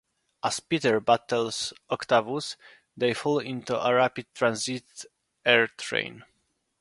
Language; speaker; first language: English; non-native, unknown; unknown